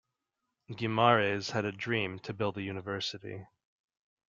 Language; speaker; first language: English; native; English